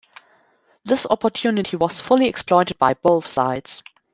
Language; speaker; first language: English; non-native, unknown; German